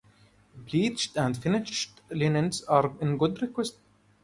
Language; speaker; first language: English; non-native, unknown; Arabic